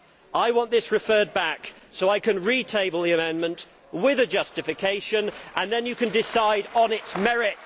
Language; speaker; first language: English; native; English